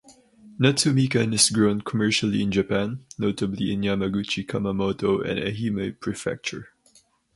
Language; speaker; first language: English; non-native, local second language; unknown